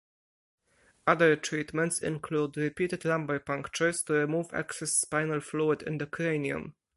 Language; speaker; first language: English; non-native, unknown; Polish